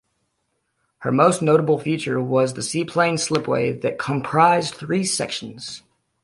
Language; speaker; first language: English; native; English